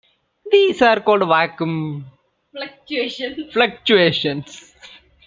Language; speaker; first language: English; non-native, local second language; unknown